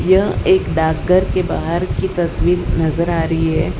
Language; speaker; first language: Hindi; non-native, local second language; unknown